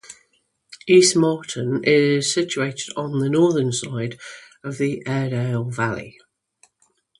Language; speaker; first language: English; native; English